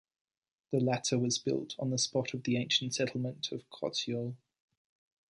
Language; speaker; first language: English; native; English